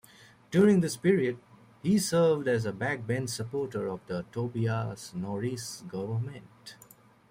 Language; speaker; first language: English; native; English